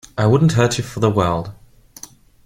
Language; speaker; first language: English; non-native, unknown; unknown